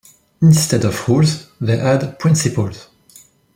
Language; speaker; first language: English; non-native, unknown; French